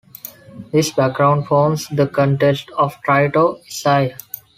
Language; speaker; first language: English; non-native, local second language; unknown